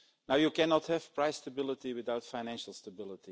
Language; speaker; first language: English; non-native, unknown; Dutch